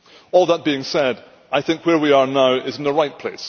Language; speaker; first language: English; native; English